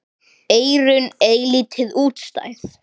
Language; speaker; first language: Icelandic; native; Icelandic